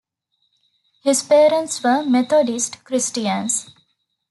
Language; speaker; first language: English; non-native, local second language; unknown